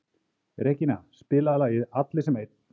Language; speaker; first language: Icelandic; native; Icelandic